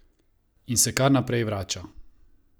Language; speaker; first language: Slovenian; non-native, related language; Croatian